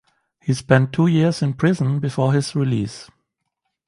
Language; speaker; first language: English; non-native, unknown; German